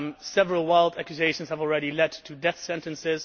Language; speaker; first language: English; non-native, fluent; Dutch